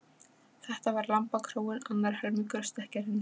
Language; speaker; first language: Icelandic; non-native, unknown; Polish